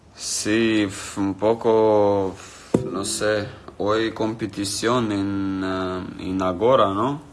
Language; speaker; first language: Spanish; non-native, learner; Russian